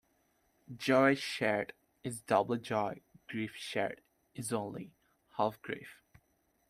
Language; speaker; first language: English; non-native, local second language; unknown